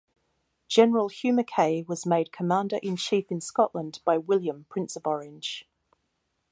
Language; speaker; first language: English; native; English